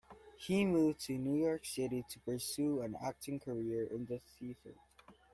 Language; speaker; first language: English; non-native, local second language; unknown